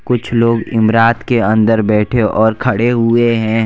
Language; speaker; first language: Hindi; non-native, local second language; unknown